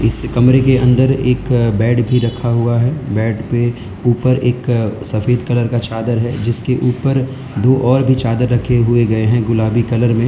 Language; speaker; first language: Hindi; non-native, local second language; Gujarati